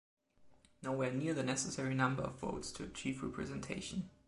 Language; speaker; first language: English; non-native, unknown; German